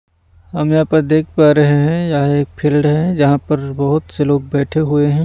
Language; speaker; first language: Hindi; non-native, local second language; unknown